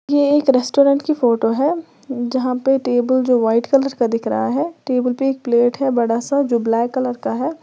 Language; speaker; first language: Hindi; native; Hindi